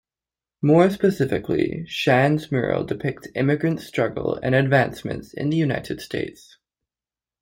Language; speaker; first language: English; native; English